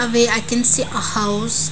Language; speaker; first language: English; non-native, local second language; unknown